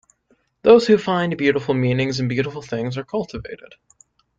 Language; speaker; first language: English; native; English